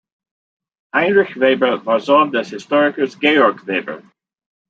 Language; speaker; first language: German; non-native, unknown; English